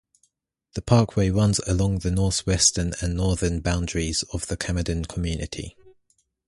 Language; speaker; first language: English; native; English